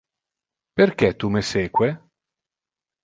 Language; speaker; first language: Interlingua; non-native, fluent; Italian